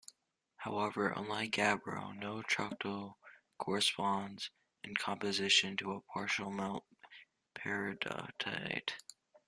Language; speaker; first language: English; native; English